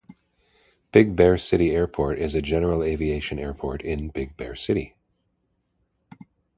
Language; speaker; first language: English; native; English